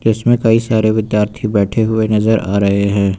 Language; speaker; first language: Hindi; native; Hindi